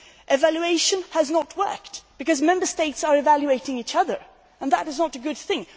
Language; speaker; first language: English; non-native, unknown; Swedish